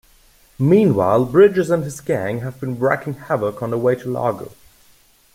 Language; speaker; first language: English; non-native, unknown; German